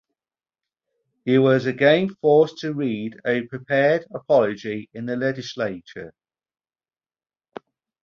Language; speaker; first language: English; native; English